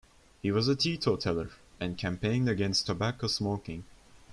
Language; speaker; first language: English; non-native, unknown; Turkish